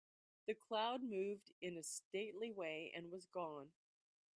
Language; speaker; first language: English; native; English